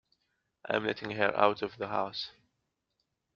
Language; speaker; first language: English; native; English